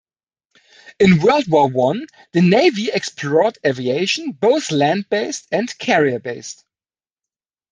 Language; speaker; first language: English; non-native, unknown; German